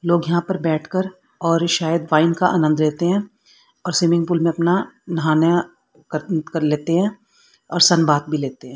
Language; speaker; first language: Hindi; native; Hindi